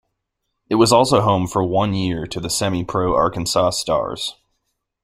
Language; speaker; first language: English; native; English